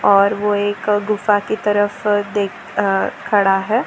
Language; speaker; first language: Hindi; non-native, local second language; Gujarati